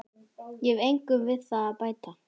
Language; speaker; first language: Icelandic; native; Icelandic